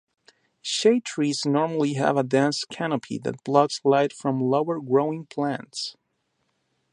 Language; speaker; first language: English; non-native, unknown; Spanish